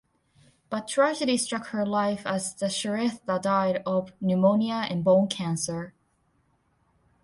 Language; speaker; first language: English; non-native, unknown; Japanese